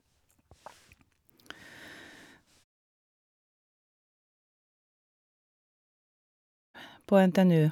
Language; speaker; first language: Norwegian; native; Norwegian